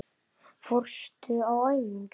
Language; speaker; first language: Icelandic; native; Icelandic